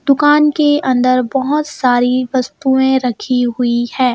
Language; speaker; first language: Hindi; native; Hindi